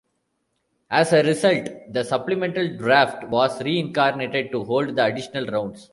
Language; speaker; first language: English; non-native, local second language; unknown